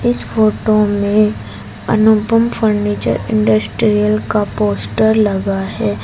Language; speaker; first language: Hindi; native; Hindi